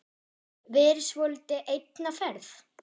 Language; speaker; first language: Icelandic; non-native, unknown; German